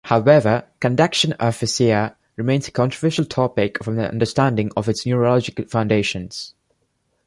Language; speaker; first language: English; non-native, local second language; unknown